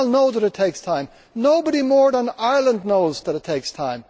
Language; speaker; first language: English; native; English